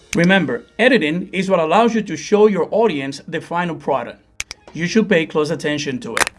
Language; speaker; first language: English; non-native, fluent; Spanish